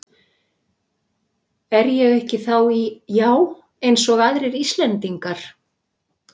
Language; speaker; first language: Icelandic; native; Icelandic